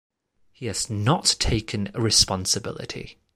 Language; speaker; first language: English; non-native, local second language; Cantonese